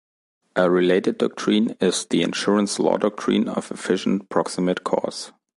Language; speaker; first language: English; non-native, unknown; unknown